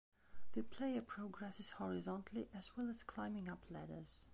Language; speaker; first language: English; non-native, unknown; Belarusian